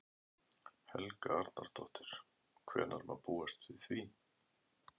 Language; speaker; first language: Icelandic; native; Icelandic